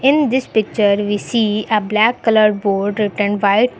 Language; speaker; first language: English; non-native, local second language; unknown